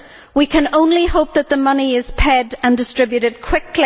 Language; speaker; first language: English; native; English